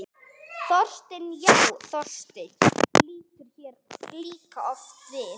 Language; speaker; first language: Icelandic; non-native, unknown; English